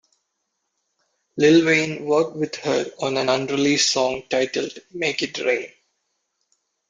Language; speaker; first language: English; non-native, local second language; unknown